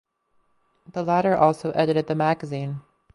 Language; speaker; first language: English; native; English